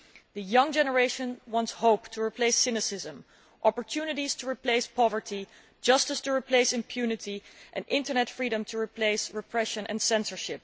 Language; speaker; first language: English; non-native, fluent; Dutch